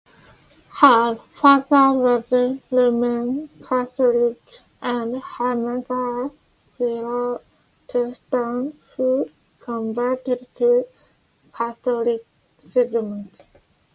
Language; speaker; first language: English; non-native, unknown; Japanese